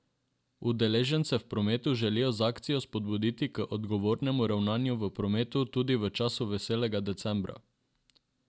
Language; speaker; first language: Slovenian; non-native, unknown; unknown